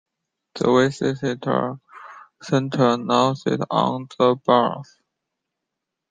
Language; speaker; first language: English; non-native, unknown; Chinese